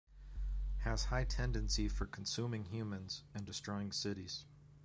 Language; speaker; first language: English; native; English